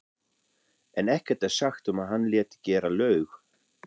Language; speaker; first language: Icelandic; non-native, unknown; German